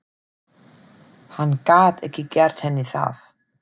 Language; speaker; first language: Icelandic; non-native, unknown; German